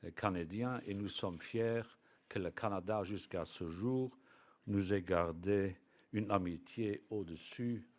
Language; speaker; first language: French; non-native, local second language; Luxembourgish